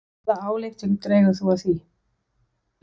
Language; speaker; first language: Icelandic; non-native, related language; Danish